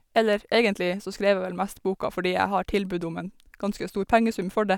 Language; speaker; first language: Norwegian; native; Norwegian